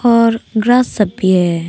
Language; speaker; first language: Hindi; non-native, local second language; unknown